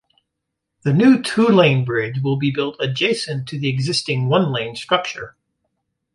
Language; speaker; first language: English; native; English